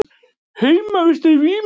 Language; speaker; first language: Icelandic; native; Icelandic